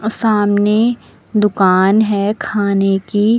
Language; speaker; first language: Hindi; native; Hindi